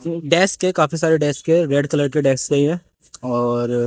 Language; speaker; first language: Hindi; native; Hindi